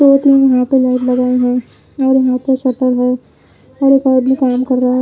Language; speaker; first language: Hindi; non-native, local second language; Punjabi